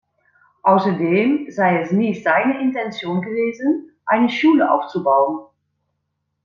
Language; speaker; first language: German; non-native, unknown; Dutch